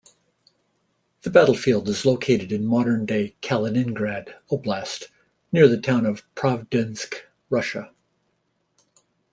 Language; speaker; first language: English; native; English